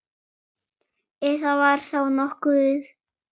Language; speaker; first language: Icelandic; non-native, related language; Swedish